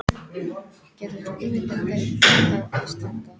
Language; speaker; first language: Icelandic; non-native, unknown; English